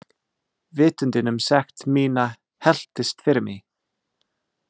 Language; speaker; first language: Icelandic; non-native, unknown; English